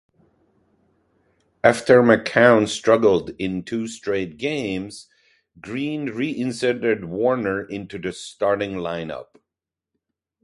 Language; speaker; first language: English; non-native, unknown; Hungarian